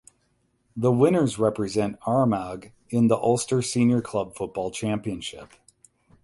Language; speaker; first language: English; native; English